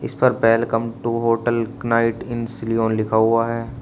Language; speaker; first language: Hindi; native; Hindi